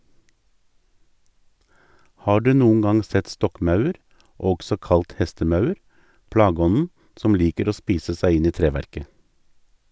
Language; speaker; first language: Norwegian; native; Norwegian